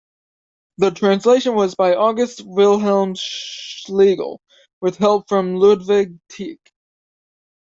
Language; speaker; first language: English; native; English